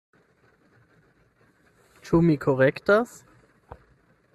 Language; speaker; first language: Esperanto; non-native, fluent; German